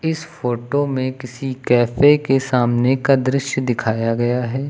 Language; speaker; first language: Hindi; native; Hindi